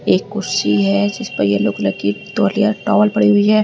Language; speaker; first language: Hindi; native; Hindi